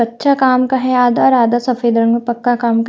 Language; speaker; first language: Hindi; native; Hindi